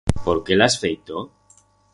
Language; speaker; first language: Aragonese; non-native, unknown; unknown